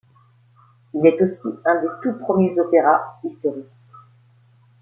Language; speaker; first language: French; native; French